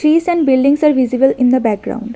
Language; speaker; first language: English; non-native, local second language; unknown